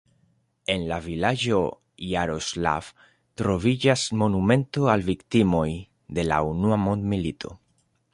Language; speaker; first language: Esperanto; non-native, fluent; Spanish